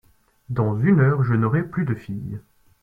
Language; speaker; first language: French; native; French